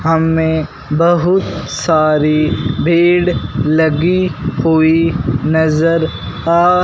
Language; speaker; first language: Hindi; non-native, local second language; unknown